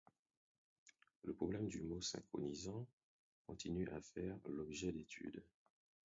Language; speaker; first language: French; non-native, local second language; Haitian Creole